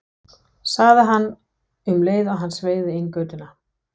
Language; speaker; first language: Icelandic; non-native, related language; Danish